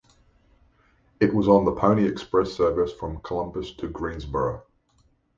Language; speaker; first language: English; native; English